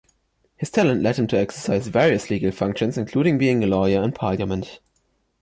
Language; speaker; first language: English; non-native, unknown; German